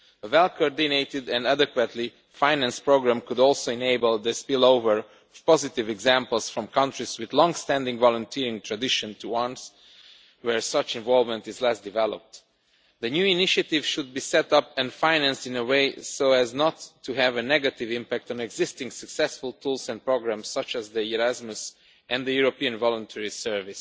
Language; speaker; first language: English; non-native, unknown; Romanian